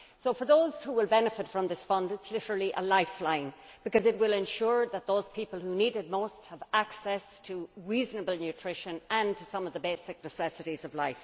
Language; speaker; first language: English; native; English